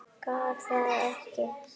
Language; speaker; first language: Icelandic; native; Icelandic